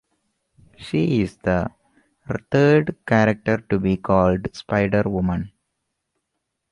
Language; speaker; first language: English; non-native, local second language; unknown